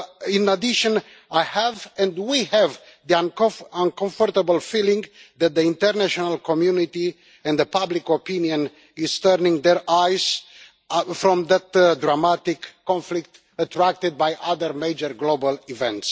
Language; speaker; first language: English; non-native, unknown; Romanian